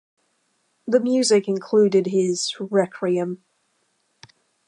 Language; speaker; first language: English; native; English